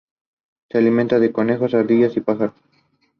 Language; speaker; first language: English; non-native, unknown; Spanish